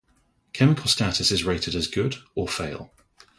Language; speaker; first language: English; native; English